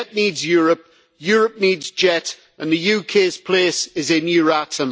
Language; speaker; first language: English; native; English